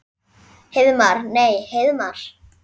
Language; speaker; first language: Icelandic; native; Icelandic